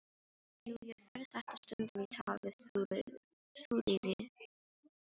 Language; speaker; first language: Icelandic; non-native, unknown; Filipino